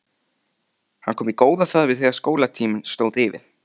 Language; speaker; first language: Icelandic; native; Icelandic